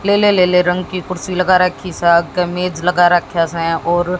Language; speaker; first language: Hindi; native; Hindi